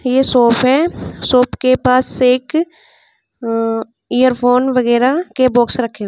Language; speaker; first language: Hindi; native; Hindi